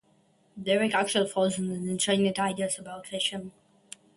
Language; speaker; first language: English; non-native, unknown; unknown